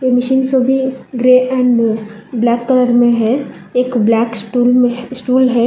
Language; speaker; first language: Hindi; non-native, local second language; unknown